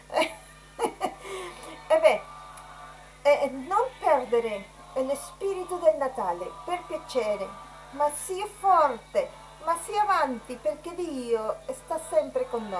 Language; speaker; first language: Italian; non-native, related language; Spanish